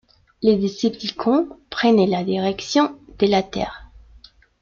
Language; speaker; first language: French; non-native, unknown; Spanish